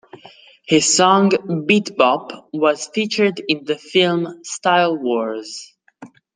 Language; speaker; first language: English; non-native, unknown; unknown